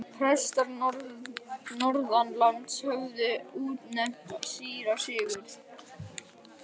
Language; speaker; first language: Icelandic; native; Icelandic